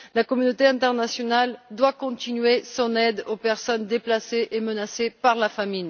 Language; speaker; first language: French; non-native, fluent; Bulgarian